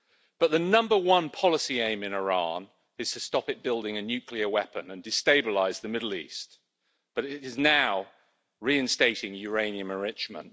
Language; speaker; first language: English; native; English